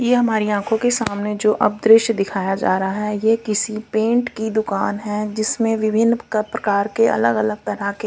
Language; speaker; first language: Hindi; non-native, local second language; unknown